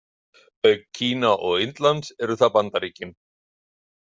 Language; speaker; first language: Icelandic; native; Icelandic